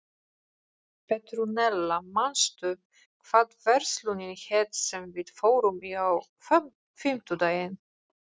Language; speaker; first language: Icelandic; non-native, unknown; Polish